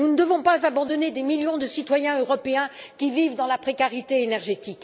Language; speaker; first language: French; native; French